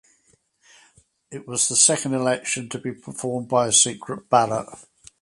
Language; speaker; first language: English; native; English